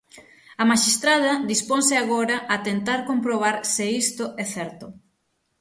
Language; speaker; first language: Galician; native; Galician